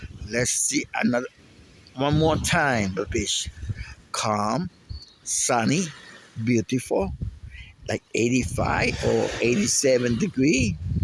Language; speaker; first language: English; non-native, learner; Spanish